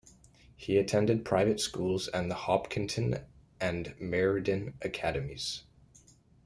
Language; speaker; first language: English; native; English